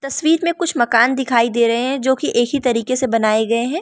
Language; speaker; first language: Hindi; non-native, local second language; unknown